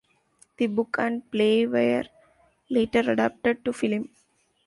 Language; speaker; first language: English; non-native, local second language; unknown